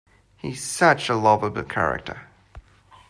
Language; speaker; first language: English; non-native, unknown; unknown